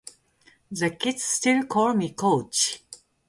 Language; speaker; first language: English; non-native, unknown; Japanese